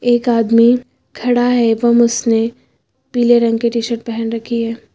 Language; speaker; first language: Hindi; native; Hindi